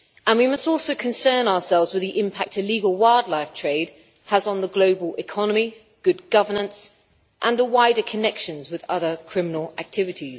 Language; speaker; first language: English; native; English